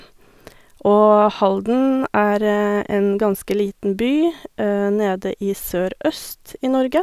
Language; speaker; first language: Norwegian; native; Norwegian